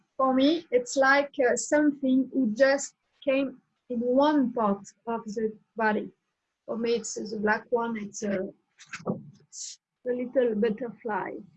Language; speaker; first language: English; non-native, learner; French